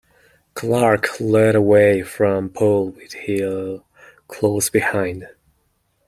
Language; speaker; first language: English; non-native, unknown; Mongolian